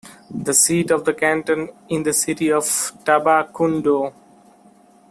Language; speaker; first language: English; non-native, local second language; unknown